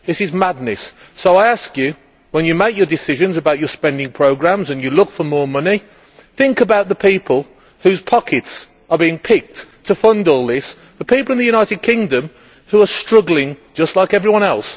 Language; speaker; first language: English; native; English